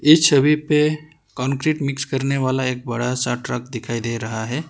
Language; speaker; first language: Hindi; non-native, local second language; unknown